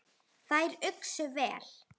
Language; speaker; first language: Icelandic; native; Icelandic